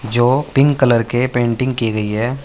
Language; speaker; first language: Hindi; native; Hindi